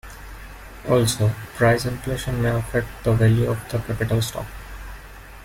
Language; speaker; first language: English; non-native, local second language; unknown